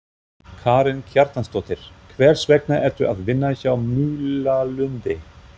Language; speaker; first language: Icelandic; non-native, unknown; German